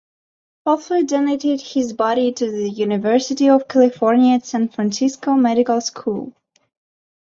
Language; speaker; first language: English; non-native, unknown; Belarusian